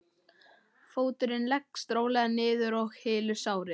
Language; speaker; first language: Icelandic; native; Icelandic